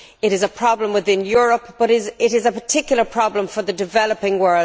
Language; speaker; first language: English; native; English